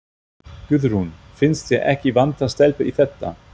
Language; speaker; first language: Icelandic; non-native, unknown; German